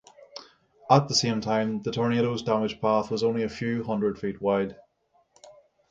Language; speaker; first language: English; native; English